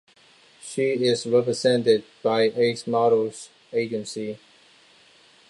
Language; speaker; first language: English; non-native, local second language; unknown